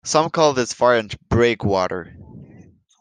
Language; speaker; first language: English; non-native, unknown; French